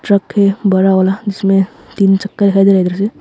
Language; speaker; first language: Hindi; non-native, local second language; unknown